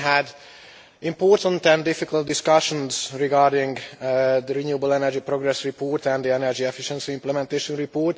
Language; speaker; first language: English; non-native, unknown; Hungarian